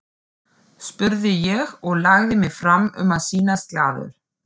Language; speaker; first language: Icelandic; non-native, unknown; German